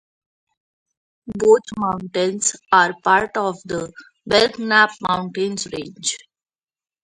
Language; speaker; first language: English; non-native, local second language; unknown